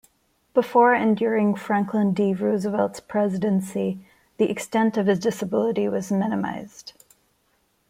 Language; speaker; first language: English; non-native, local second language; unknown